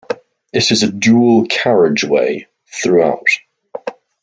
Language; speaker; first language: English; native; English